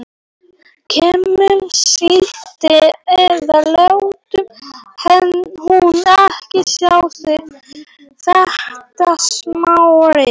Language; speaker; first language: Icelandic; non-native, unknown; Polish